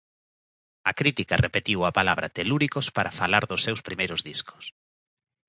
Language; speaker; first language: Galician; native; Galician